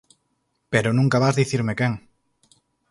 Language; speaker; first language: Galician; native; Galician